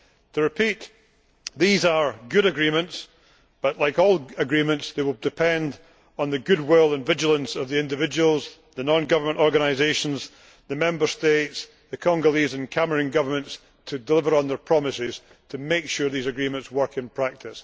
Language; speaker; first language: English; native; English